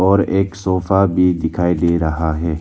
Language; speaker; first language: Hindi; non-native, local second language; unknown